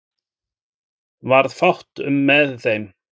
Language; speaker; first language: Icelandic; native; Icelandic